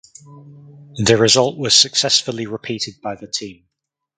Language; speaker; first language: English; native; English